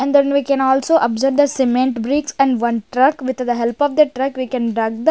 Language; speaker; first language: English; non-native, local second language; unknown